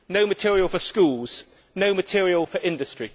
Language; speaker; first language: English; native; English